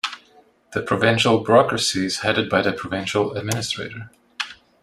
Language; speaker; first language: English; non-native, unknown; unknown